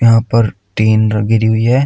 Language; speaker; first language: Hindi; native; Hindi